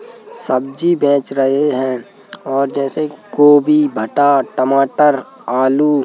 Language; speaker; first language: Hindi; native; Hindi